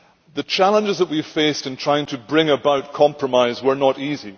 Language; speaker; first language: English; native; English